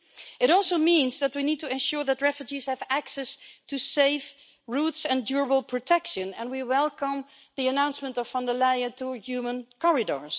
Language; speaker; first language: English; non-native, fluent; Dutch